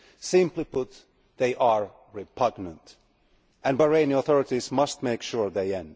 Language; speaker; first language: English; non-native, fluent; Finnish